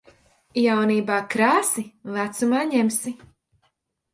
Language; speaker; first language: Latvian; native; Latvian